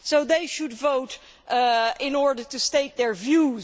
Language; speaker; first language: English; non-native, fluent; Dutch